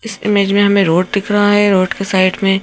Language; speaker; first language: Hindi; native; Hindi